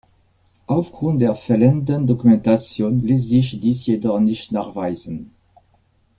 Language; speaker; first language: German; non-native, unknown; French